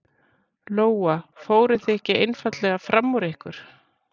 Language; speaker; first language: Icelandic; native; Icelandic